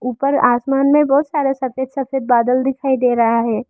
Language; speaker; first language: Hindi; early bilingual, other home language; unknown